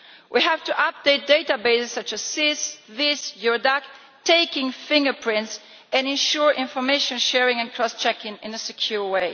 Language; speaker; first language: English; non-native, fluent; Italian